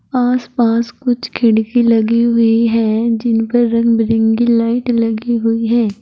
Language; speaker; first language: Hindi; native; Hindi